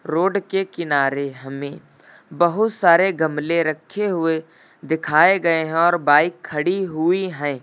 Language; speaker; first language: Hindi; native; Hindi